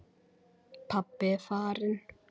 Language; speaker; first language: Icelandic; native; Icelandic